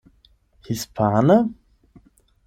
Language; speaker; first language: Esperanto; non-native, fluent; German